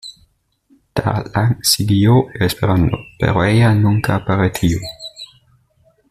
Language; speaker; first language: Spanish; native; Spanish